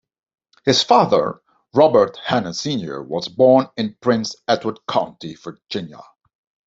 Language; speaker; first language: English; non-native, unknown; Dutch